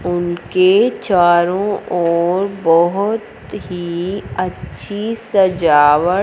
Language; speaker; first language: Hindi; non-native, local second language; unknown